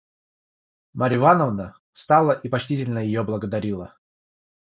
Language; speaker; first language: Russian; non-native, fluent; Georgian